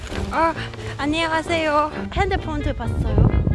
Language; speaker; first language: Korean; non-native, learner; Cantonese